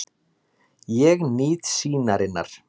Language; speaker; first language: Icelandic; native; Icelandic